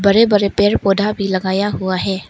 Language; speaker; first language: Hindi; non-native, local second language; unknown